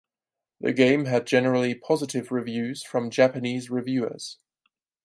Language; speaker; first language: English; non-native, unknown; German